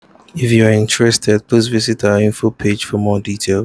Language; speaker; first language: English; non-native, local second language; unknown